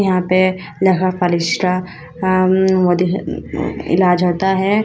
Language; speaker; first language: Hindi; native; Hindi